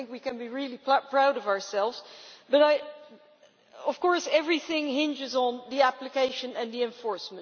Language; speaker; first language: English; non-native, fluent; Dutch